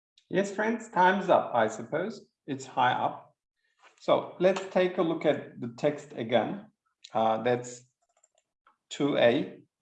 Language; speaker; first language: English; non-native, fluent; Turkish